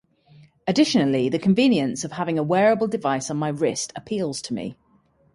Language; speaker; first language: English; native; English